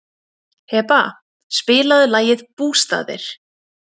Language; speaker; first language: Icelandic; native; Icelandic